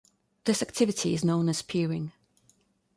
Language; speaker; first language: English; non-native, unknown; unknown